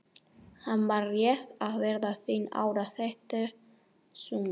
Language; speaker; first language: Icelandic; non-native, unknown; Spanish